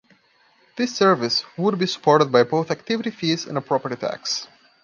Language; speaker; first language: English; non-native, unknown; Portuguese